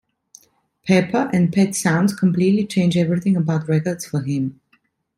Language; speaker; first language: English; non-native, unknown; Italian